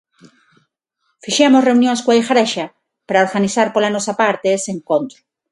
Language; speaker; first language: Galician; non-native, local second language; Spanish